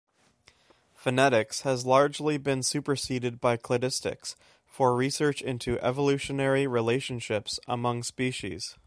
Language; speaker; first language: English; native; English